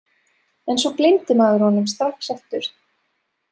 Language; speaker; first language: Icelandic; non-native, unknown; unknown